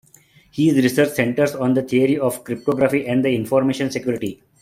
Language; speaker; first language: English; non-native, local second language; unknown